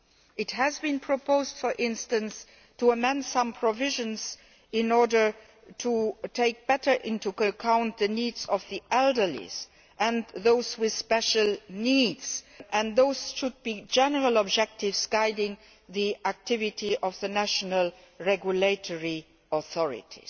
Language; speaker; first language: English; non-native, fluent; Luxembourgish